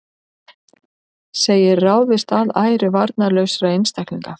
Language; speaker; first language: Icelandic; native; Icelandic